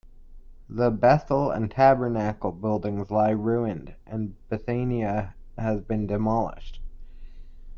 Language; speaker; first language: English; native; English